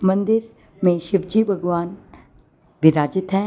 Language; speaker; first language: Hindi; non-native, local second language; Gujarati